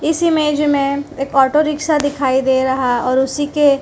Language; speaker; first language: Hindi; non-native, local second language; Gujarati